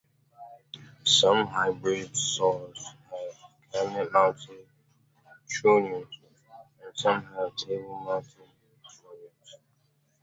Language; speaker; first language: English; native; English